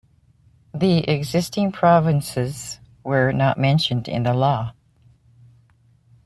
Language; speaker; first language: English; native; English